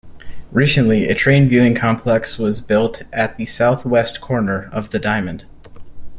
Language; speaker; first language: English; native; English